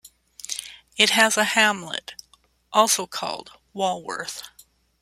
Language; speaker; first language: English; native; English